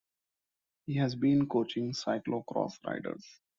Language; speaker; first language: English; non-native, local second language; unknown